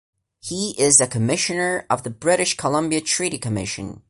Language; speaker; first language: English; non-native, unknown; Portuguese